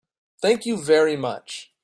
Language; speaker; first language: English; native; English